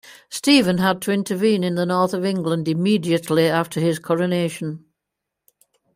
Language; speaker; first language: English; native; English